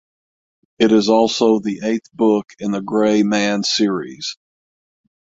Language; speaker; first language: English; native; English